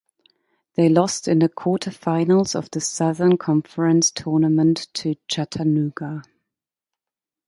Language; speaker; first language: English; non-native, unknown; German